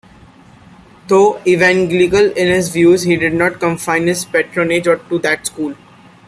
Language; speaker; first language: English; non-native, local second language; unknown